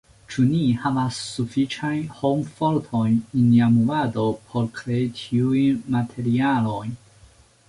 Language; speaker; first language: Esperanto; non-native, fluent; Chinese